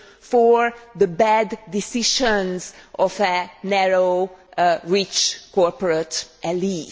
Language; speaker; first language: English; non-native, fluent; Hungarian